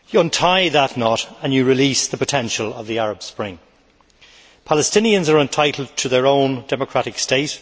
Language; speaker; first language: English; native; English